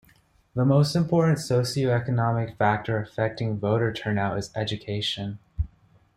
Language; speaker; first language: English; native; English